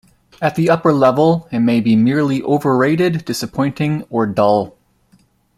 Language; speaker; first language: English; native; English